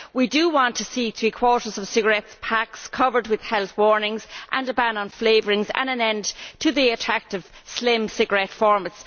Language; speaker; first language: English; native; English